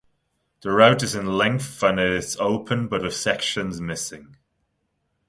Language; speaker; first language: English; non-native, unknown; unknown